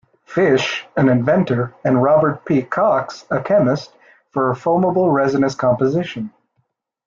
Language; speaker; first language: English; native; English